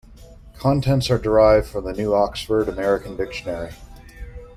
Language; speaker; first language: English; native; English